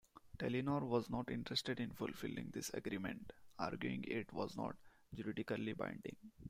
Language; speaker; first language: English; non-native, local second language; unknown